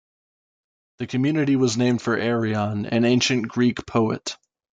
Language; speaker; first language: English; native; English